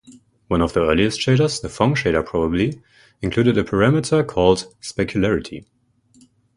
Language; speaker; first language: English; non-native, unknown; German